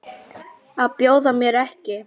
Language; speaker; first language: Icelandic; non-native, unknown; Lithuanian